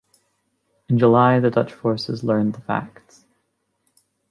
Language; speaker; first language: English; native; English